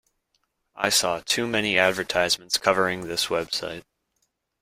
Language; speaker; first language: English; native; English